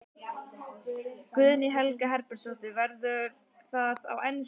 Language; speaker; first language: Icelandic; native; Icelandic